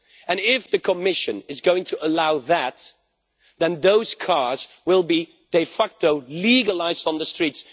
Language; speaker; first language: English; non-native, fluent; Dutch